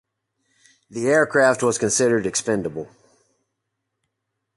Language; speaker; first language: English; native; English